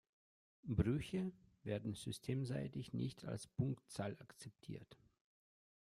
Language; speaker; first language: German; non-native, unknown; Russian